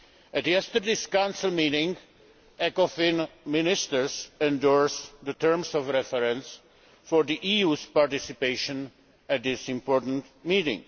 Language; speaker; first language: English; non-native, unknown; Czech